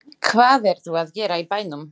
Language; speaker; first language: Icelandic; non-native, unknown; Slovak